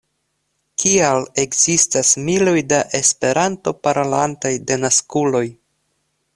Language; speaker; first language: Esperanto; non-native, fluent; Russian